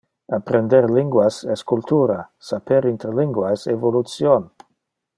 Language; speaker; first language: Interlingua; non-native, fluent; Dutch